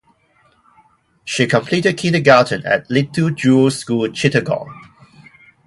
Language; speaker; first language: English; non-native, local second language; Cantonese